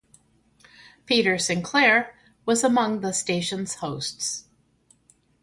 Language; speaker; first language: English; native; English